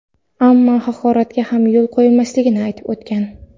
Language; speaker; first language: Uzbek; non-native, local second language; Kara-Kalpak